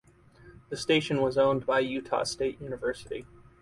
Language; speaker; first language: English; native; English